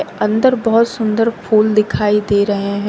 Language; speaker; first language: Hindi; native; Hindi